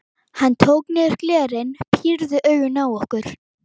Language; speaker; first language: Icelandic; native; Icelandic